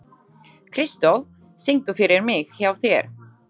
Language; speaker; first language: Icelandic; non-native, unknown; Slovak